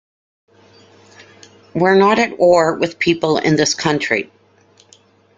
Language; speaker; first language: English; native; English